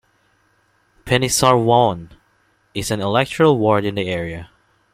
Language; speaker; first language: English; non-native, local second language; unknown